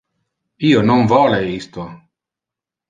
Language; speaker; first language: Interlingua; non-native, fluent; Italian